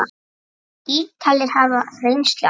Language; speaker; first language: Icelandic; native; Icelandic